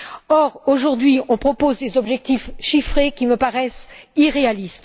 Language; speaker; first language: French; native; French